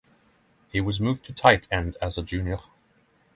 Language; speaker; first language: English; non-native, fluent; Norwegian